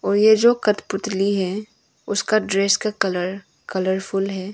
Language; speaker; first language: Hindi; non-native, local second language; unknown